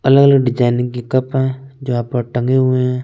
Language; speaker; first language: Hindi; non-native, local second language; Punjabi